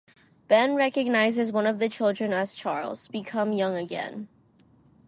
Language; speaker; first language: English; non-native, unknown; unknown